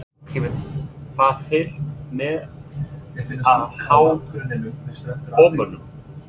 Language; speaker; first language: Icelandic; non-native, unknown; English